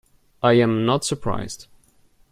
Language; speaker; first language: English; non-native, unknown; French